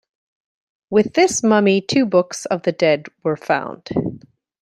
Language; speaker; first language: English; native; English